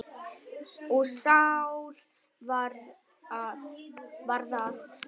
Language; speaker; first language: Icelandic; non-native, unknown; Vietnamese